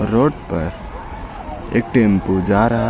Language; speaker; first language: Hindi; native; Hindi